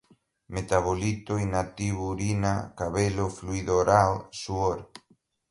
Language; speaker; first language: Portuguese; non-native, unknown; Galician